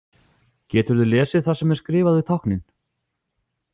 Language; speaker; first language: Icelandic; native; Icelandic